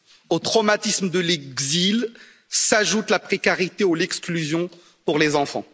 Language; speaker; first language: French; native; French